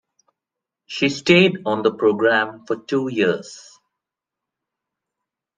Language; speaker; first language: English; non-native, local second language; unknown